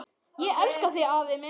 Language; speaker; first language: Icelandic; non-native, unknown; Polish